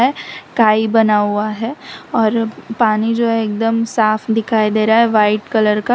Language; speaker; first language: Hindi; non-native, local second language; Gujarati